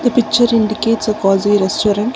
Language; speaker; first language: English; non-native, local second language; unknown